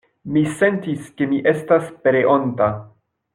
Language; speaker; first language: Esperanto; non-native, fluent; French